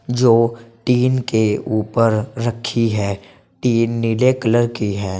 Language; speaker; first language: Hindi; native; Hindi